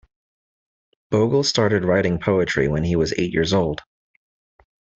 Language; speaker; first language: English; native; English